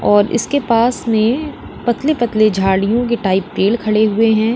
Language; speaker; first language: Hindi; native; Hindi